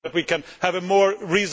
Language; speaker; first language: English; native; English